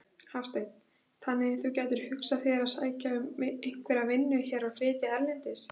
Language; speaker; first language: Icelandic; native; Icelandic